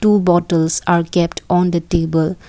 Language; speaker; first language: English; non-native, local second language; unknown